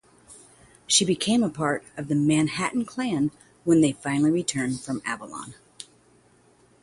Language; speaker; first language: English; native; English